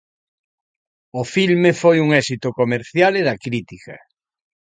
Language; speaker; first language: Galician; native; Galician